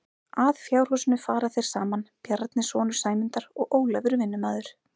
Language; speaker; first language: Icelandic; native; Icelandic